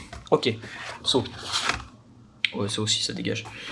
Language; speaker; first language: French; native; French